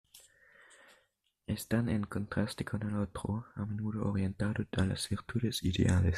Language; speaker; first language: Spanish; native; Spanish